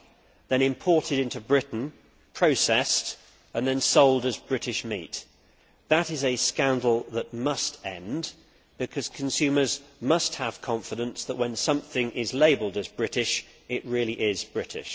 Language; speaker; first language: English; native; English